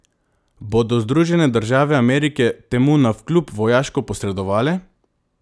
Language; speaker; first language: Slovenian; non-native, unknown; Macedonian